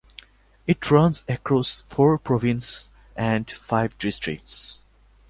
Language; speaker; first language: English; non-native, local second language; Bangla